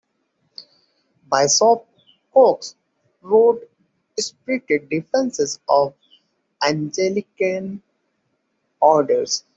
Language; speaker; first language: English; non-native, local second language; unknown